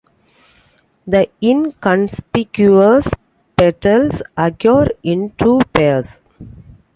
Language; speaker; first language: English; non-native, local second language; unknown